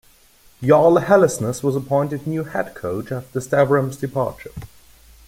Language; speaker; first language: English; non-native, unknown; German